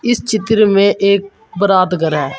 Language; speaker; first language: Hindi; native; Hindi